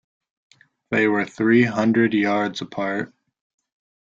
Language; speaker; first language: English; native; English